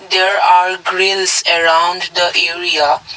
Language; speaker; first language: English; non-native, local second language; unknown